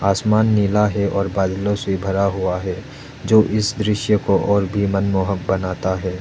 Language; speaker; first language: Hindi; non-native, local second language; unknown